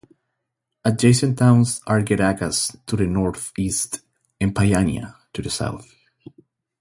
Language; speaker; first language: English; non-native, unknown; Spanish